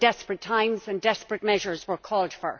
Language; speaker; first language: English; native; English